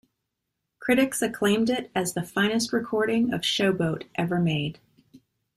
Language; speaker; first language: English; native; English